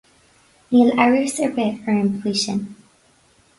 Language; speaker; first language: Irish; non-native, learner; English